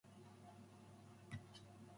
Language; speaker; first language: English; non-native, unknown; Japanese